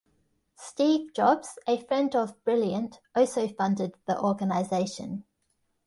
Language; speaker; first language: English; native; English